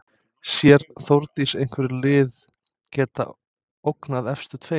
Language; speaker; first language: Icelandic; non-native, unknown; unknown